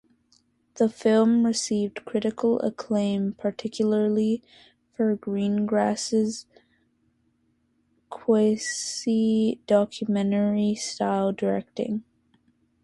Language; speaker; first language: English; native; English